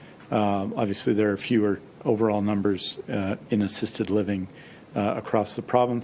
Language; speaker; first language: English; native; English